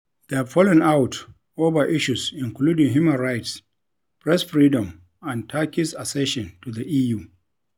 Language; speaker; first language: English; non-native, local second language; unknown